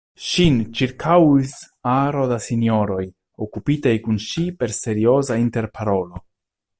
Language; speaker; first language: Esperanto; non-native, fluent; Italian